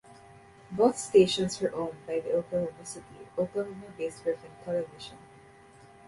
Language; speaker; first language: English; non-native, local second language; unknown